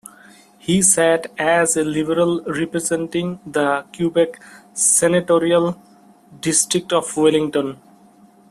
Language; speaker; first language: English; non-native, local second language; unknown